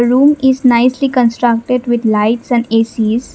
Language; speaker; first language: English; non-native, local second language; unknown